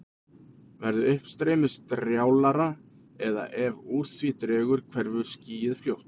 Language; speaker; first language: Icelandic; native; Icelandic